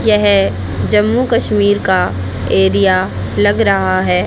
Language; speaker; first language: Hindi; native; Hindi